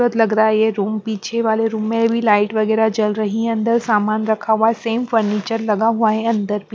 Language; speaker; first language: Hindi; non-native, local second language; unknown